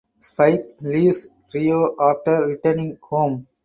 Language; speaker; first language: English; non-native, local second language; Tamil